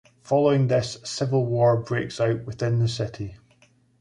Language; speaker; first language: English; native; English